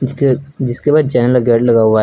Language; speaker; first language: Hindi; native; Hindi